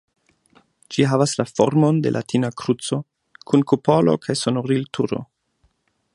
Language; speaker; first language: Esperanto; non-native, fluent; German